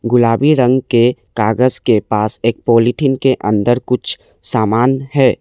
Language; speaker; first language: Hindi; non-native, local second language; Assamese